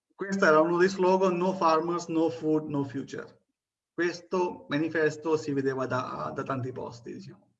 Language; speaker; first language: Italian; non-native, fluent; Punjabi